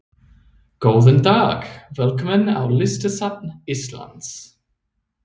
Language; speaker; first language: Icelandic; non-native, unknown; English